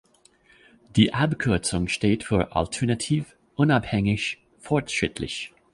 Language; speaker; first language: German; non-native, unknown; English